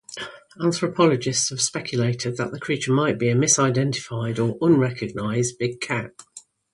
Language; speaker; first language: English; native; English